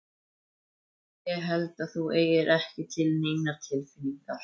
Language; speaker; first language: Icelandic; native; Icelandic